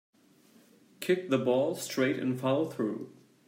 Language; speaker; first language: English; non-native, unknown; Turkish